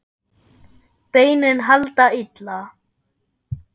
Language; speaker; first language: Icelandic; non-native, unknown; German